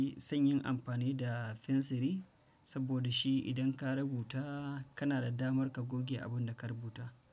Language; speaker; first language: Hausa; non-native, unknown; Fula